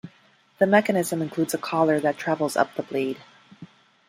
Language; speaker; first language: English; non-native, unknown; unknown